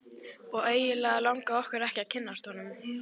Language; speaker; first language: Icelandic; native; Icelandic